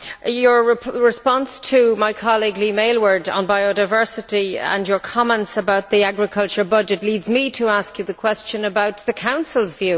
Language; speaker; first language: English; native; English